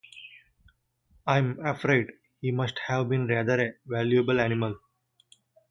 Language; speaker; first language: English; non-native, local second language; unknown